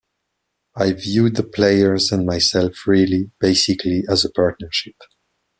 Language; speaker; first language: English; non-native, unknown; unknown